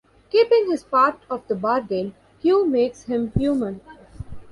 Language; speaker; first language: English; non-native, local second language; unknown